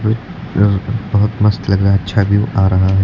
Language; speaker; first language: Hindi; native; Hindi